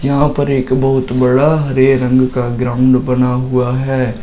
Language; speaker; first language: Hindi; native; Hindi